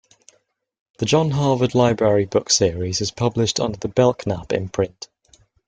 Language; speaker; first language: English; native; English